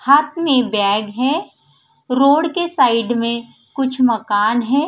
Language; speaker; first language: Hindi; non-native, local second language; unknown